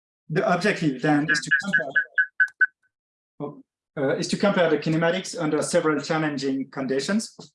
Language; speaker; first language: English; non-native, fluent; French